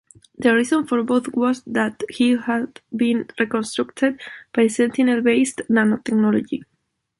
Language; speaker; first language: English; non-native, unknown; Spanish